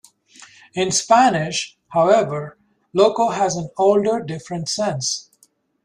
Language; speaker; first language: English; native; English